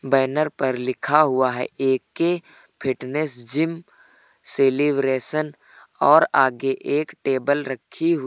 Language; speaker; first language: Hindi; native; Hindi